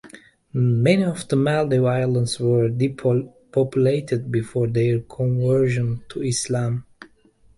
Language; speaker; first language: English; native; English